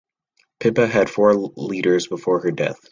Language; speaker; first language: English; native; English